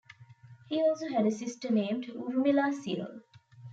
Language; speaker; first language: English; non-native, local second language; Tamil